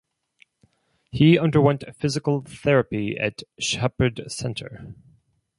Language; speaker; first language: English; non-native, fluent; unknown